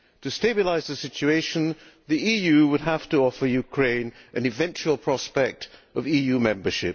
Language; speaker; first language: English; non-native, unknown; Hungarian